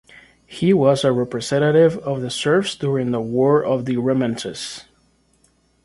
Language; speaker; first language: English; non-native, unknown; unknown